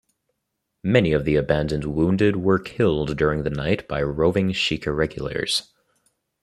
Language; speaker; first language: English; native; English